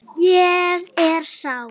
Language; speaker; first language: Icelandic; native; Icelandic